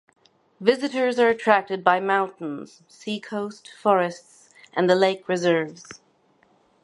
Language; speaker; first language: English; native; English